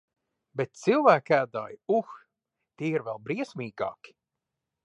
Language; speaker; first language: Latvian; early bilingual, heritage; Latvian